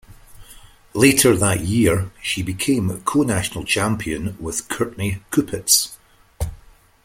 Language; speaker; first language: English; native; English